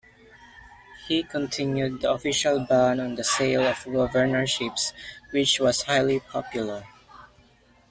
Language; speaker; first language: English; non-native, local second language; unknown